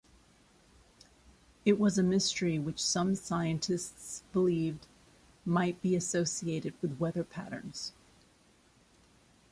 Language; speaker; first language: English; native; English